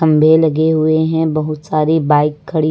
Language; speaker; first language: Hindi; native; Hindi